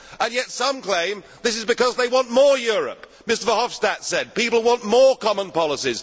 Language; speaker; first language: English; native; English